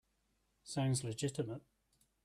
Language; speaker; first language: English; native; English